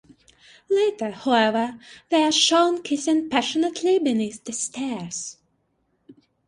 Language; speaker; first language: English; non-native, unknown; Russian